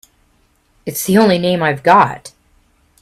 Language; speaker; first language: English; native; English